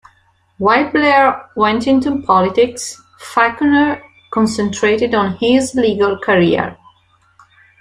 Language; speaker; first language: English; non-native, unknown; Italian